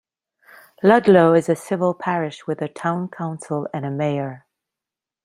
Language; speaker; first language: English; non-native, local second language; French